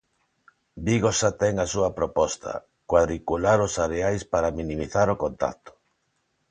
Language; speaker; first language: Galician; non-native, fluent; Spanish